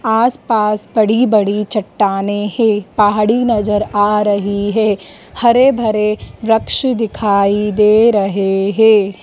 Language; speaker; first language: Hindi; native; Hindi